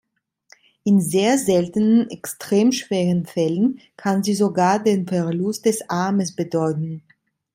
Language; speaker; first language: German; non-native, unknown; Italian